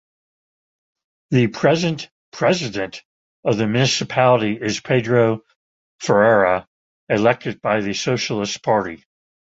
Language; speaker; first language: English; native; English